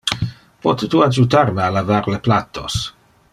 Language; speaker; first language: Interlingua; non-native, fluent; Dutch